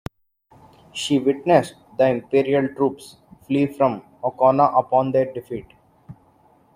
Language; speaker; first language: English; non-native, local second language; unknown